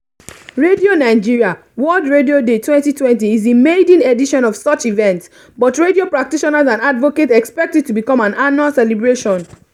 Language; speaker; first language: English; non-native, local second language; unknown